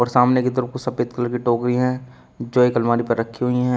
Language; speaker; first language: Hindi; native; Hindi